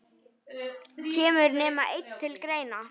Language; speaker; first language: Icelandic; native; Icelandic